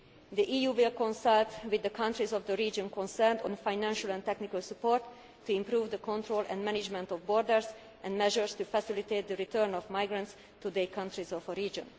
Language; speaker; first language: English; non-native, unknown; Hungarian